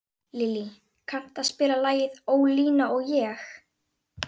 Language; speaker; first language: Icelandic; native; Icelandic